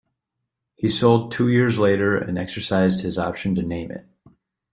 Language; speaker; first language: English; native; English